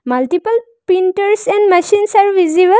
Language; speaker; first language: English; non-native, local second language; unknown